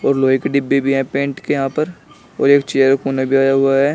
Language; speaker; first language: Hindi; native; Hindi